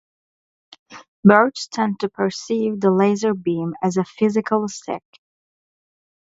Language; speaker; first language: English; native; English